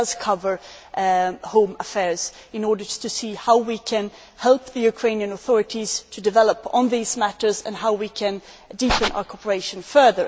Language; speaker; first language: English; native; English